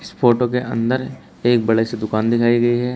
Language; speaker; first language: Hindi; native; Hindi